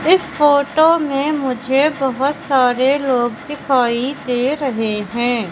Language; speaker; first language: Hindi; native; Hindi